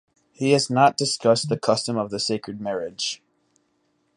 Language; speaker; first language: English; native; English